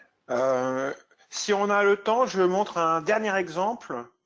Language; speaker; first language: French; native; French